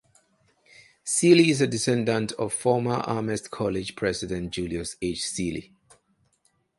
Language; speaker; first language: English; non-native, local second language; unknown